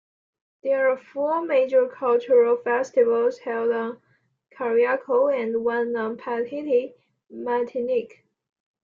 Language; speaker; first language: English; non-native, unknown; Chinese